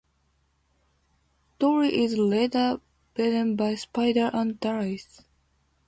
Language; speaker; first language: English; non-native, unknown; Japanese